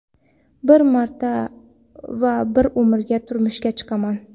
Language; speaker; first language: Uzbek; non-native, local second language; Kara-Kalpak